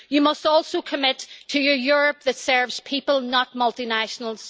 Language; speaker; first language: English; native; English